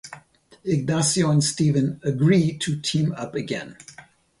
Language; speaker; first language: English; native; English